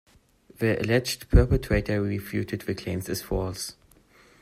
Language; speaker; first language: English; non-native, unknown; German